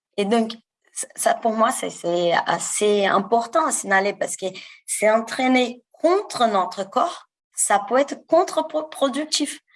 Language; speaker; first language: French; non-native, fluent; Portuguese